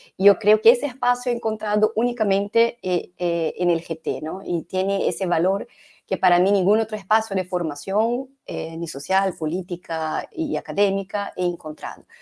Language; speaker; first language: Spanish; non-native, related language; Portuguese